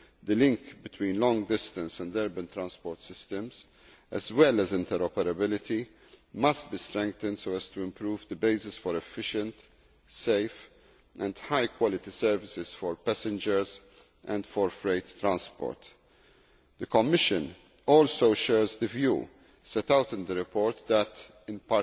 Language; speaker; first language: English; non-native, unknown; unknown